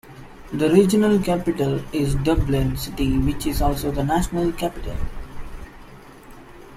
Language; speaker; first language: English; non-native, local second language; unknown